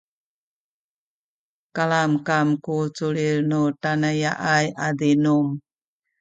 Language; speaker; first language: Sakizaya; native; Sakizaya